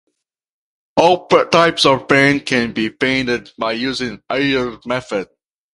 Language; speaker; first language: English; non-native, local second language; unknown